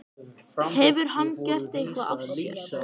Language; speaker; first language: Icelandic; native; Icelandic